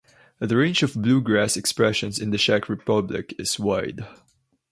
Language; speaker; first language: English; non-native, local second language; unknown